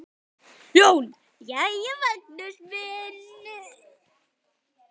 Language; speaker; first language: Icelandic; native; Icelandic